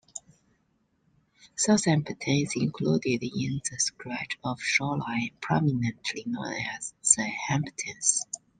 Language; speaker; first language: English; non-native, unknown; Chinese